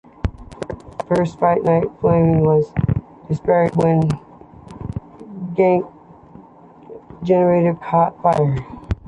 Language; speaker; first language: English; native; English